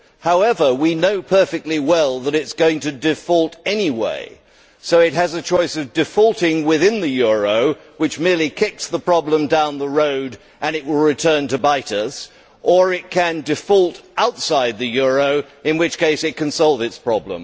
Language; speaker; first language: English; native; English